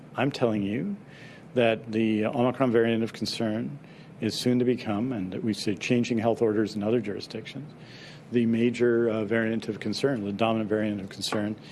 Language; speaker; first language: English; native; English